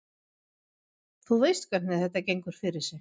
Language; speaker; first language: Icelandic; non-native, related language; Swedish